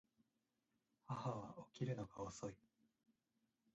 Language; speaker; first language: Japanese; native; Japanese